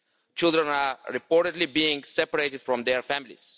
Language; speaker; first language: English; non-native, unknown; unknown